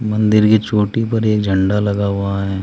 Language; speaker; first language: Hindi; native; Hindi